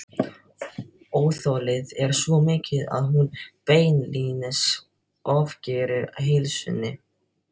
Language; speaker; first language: Icelandic; non-native, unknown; Filipino